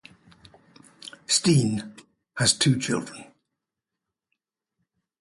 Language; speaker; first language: English; native; English